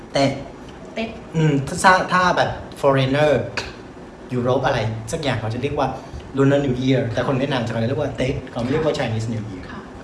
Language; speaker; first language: Thai; non-native, fluent; Vietnamese